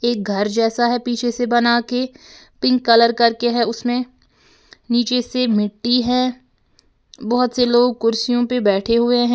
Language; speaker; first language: Hindi; native; Hindi